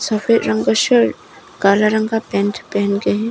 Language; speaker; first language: Hindi; non-native, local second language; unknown